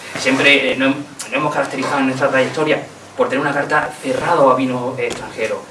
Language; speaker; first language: Spanish; native; Spanish